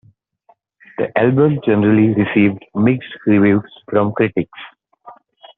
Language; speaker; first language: English; non-native, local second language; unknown